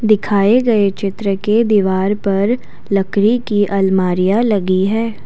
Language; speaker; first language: Hindi; non-native, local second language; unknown